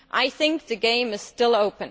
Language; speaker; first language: English; native; English